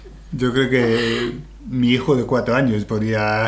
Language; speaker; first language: Spanish; non-native, fluent; English